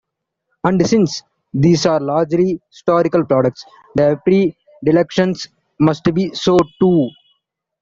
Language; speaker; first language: English; non-native, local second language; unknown